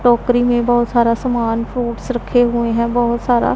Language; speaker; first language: Hindi; non-native, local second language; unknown